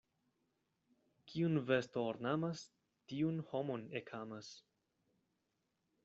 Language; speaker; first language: Esperanto; non-native, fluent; Spanish